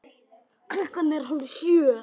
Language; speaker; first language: Icelandic; non-native, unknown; Polish